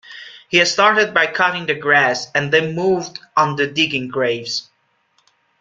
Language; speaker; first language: English; non-native, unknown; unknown